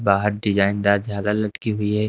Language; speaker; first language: Hindi; native; Hindi